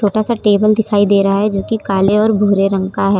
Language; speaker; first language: Hindi; native; Hindi